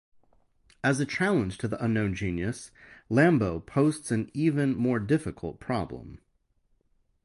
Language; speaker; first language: English; native; English